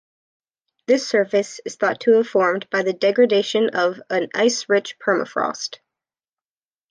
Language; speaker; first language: English; native; English